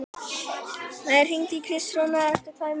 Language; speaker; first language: Icelandic; native; Icelandic